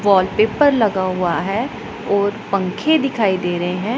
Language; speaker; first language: Hindi; non-native, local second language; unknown